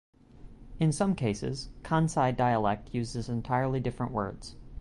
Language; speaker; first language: English; native; English